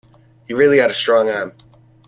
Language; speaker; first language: English; native; English